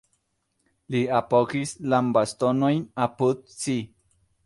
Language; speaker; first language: Esperanto; non-native, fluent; Spanish